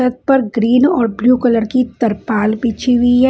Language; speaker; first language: Hindi; non-native, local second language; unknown